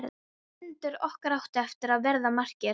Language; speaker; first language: Icelandic; non-native, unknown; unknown